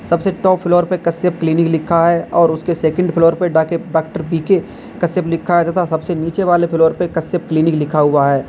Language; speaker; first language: Hindi; native; Hindi